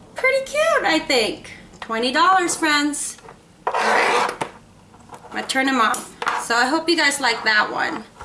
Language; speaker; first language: English; non-native, local second language; Filipino